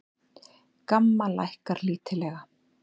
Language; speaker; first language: Icelandic; native; Icelandic